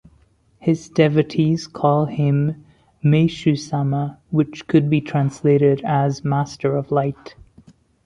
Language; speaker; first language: English; non-native, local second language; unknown